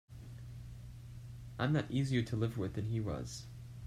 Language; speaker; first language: English; native; English